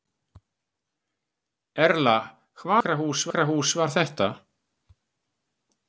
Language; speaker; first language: Icelandic; native; Icelandic